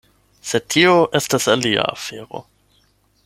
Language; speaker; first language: Esperanto; non-native, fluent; German